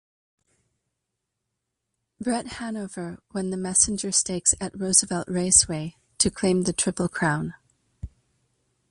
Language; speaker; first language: English; native; English